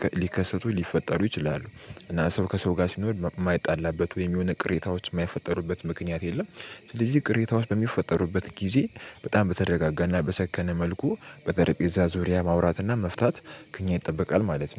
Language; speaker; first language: Amharic; native; Amharic